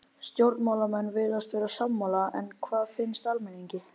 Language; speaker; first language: Icelandic; native; Icelandic